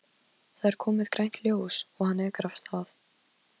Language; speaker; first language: Icelandic; non-native, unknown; Polish